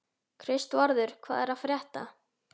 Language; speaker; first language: Icelandic; native; Icelandic